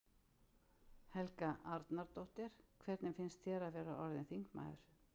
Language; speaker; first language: Icelandic; native; Icelandic